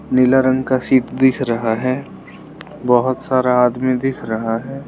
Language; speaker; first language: Hindi; non-native, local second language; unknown